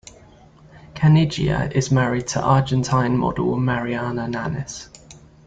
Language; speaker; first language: English; native; English